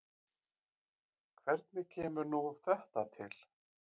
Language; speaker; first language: Icelandic; native; Icelandic